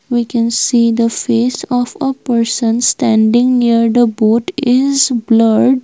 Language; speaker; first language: English; non-native, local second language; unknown